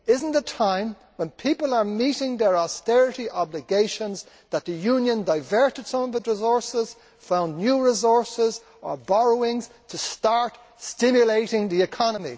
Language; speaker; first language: English; native; English